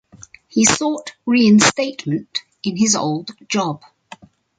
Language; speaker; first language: English; native; English